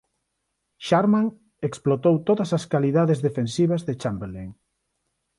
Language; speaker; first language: Galician; non-native, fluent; Spanish